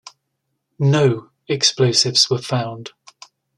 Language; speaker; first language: English; native; English